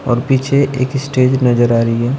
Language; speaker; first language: Hindi; native; Hindi